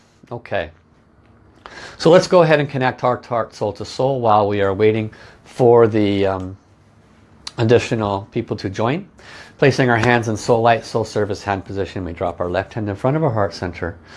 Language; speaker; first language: English; native; English